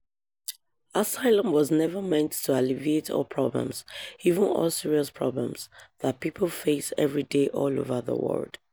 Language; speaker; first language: English; non-native, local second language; Yoruba